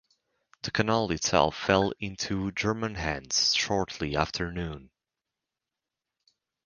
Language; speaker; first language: English; native; English